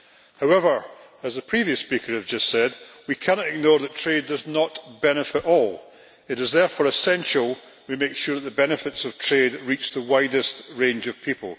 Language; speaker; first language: English; native; English